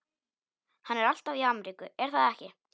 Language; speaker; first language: Icelandic; non-native, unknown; Polish